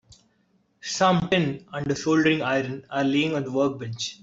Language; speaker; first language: English; non-native, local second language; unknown